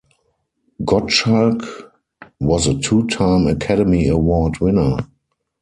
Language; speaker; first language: English; non-native, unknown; German